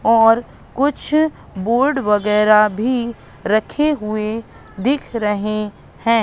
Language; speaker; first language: Hindi; native; Hindi